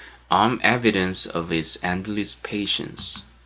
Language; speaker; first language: English; non-native, fluent; Korean